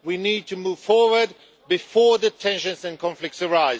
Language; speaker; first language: English; non-native, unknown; Swedish